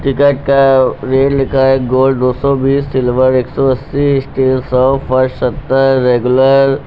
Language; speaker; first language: Hindi; native; Hindi